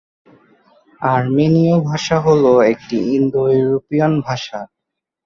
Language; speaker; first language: Bangla; non-native, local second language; Chittagonian